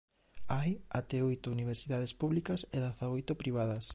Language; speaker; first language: Galician; native; Galician